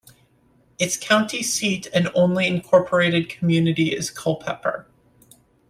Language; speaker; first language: English; native; English